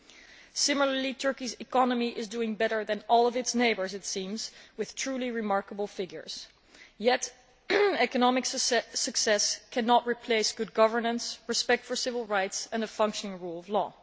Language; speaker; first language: English; non-native, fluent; Dutch